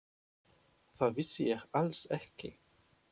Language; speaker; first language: Icelandic; non-native, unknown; Polish